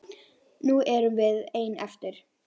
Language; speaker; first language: Icelandic; native; Icelandic